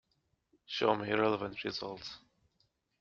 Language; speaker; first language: English; native; English